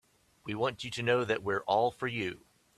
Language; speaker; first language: English; native; English